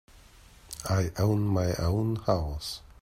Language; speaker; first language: English; native; English